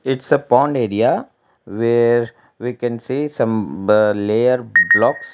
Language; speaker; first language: English; non-native, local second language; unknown